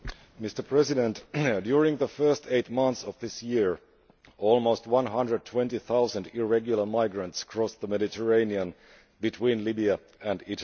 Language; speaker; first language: English; non-native, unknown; Finnish